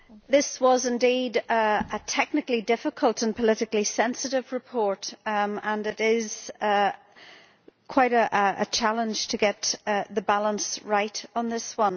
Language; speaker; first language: English; native; English